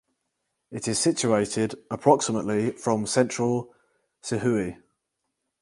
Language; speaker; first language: English; native; English